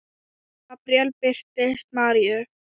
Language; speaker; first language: Icelandic; non-native, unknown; Thai